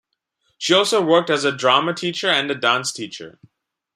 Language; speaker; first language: English; non-native, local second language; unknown